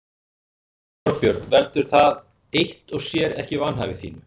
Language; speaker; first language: Icelandic; native; Icelandic